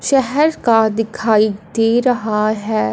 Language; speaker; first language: Hindi; non-native, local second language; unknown